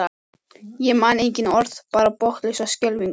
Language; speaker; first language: Icelandic; native; Icelandic